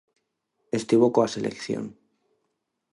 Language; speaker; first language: Galician; non-native, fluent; Spanish